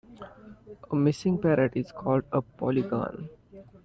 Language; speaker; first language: English; non-native, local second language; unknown